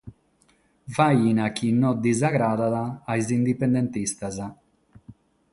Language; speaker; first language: Sardinian; non-native, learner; Catalan